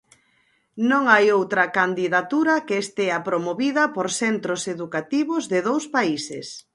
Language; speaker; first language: Galician; native; Galician